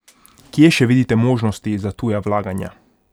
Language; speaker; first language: Slovenian; non-native, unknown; Hungarian